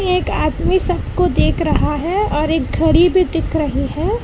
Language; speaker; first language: Hindi; non-native, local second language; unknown